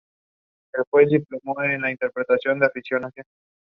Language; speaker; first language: English; non-native, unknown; Spanish